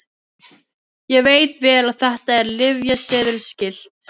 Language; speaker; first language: Icelandic; non-native, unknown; Filipino